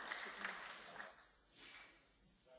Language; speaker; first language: English; non-native, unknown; Polish